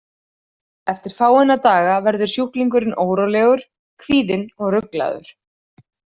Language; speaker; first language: Icelandic; native; Icelandic